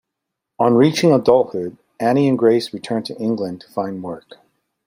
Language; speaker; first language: English; native; English